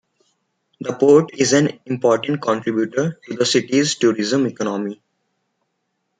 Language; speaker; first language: English; non-native, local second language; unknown